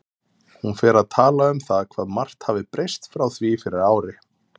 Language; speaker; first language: Icelandic; native; Icelandic